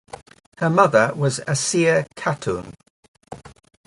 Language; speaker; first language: English; native; English